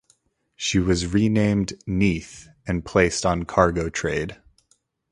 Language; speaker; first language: English; native; English